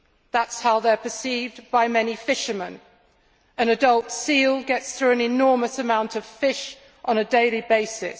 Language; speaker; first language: English; native; English